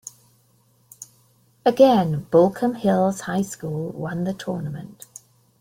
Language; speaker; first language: English; native; English